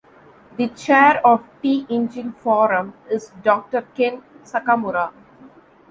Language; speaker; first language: English; non-native, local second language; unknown